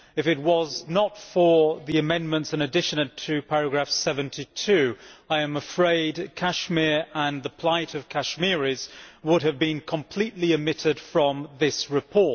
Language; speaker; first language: English; native; English